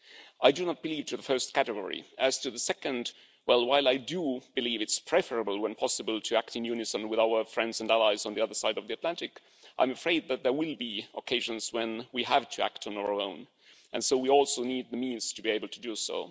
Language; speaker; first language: English; non-native, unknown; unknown